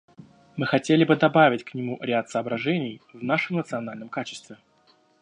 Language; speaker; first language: Russian; native; Russian